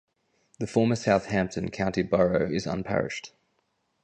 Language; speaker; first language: English; native; English